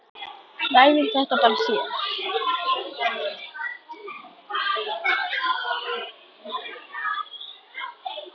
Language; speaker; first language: Icelandic; native; Icelandic